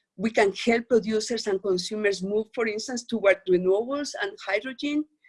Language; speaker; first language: English; non-native, fluent; Spanish